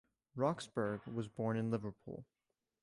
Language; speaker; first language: English; native; English